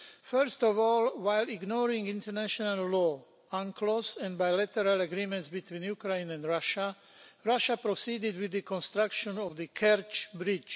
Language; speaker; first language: English; non-native, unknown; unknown